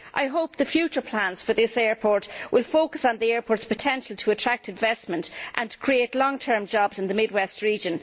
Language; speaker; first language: English; native; English